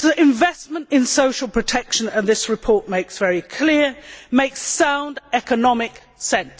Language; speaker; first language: English; native; English